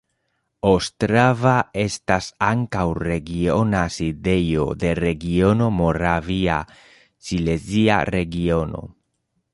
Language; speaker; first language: Esperanto; non-native, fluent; Spanish